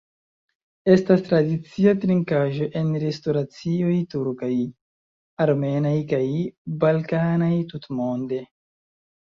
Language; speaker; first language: Esperanto; non-native, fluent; Chinese